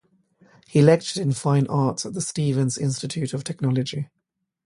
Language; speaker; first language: English; native; English